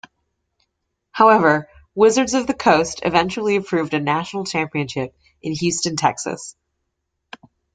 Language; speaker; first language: English; native; English